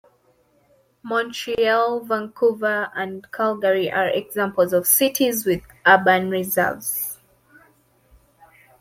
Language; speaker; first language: English; non-native, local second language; Ganda